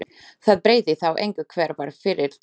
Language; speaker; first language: Icelandic; non-native, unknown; Slovak